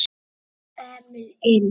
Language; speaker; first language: Icelandic; native; Icelandic